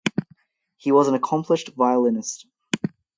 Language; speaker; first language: English; native; English